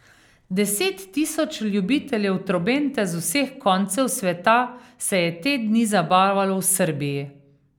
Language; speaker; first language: Slovenian; native; Slovenian